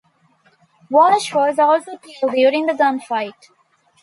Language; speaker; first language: English; non-native, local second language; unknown